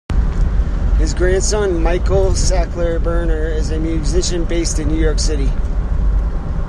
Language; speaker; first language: English; native; English